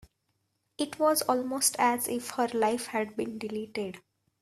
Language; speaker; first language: English; non-native, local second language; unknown